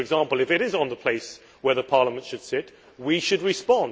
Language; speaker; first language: English; native; English